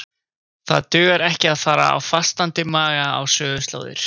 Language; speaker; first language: Icelandic; native; Icelandic